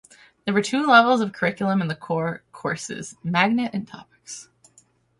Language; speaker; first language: English; native; English